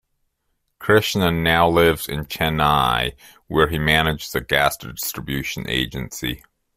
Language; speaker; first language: English; native; English